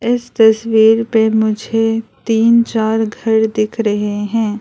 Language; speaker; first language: Hindi; non-native, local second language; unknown